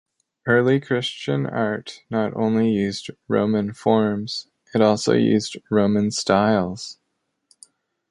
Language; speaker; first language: English; native; English